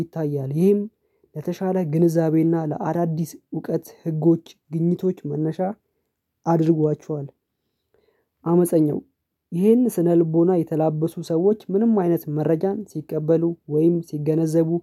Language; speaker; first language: Amharic; non-native, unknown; Oromo